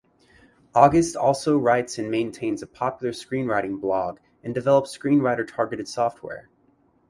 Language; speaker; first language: English; native; English